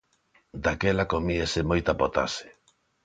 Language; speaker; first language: Galician; non-native, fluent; Spanish